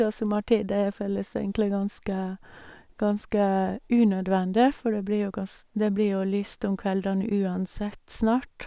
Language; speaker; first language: Norwegian; native; Norwegian